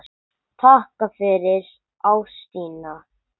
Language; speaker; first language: Icelandic; non-native, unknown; English